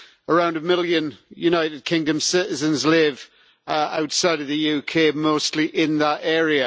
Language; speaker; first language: English; native; English